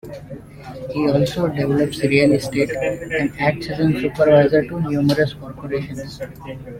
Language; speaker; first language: English; non-native, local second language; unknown